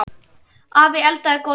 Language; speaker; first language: Icelandic; native; Icelandic